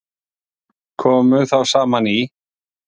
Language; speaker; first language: Icelandic; native; Icelandic